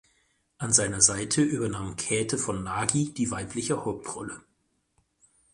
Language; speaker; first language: German; native; German